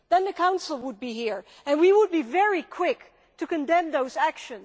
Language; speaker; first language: English; non-native, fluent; Dutch